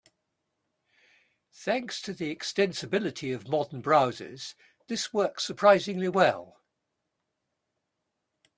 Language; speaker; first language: English; native; English